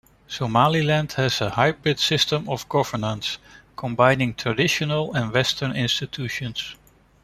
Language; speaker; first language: English; non-native, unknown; Dutch